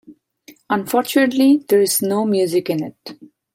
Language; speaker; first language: English; non-native, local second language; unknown